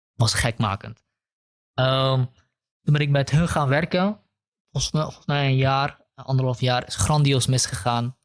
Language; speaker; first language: Dutch; early bilingual, other home language; Kurdish